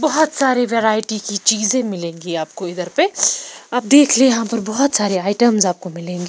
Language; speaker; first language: Hindi; non-native, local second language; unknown